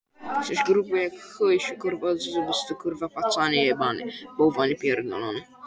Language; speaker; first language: Icelandic; native; Icelandic